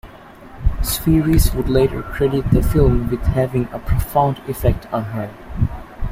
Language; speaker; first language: English; native; English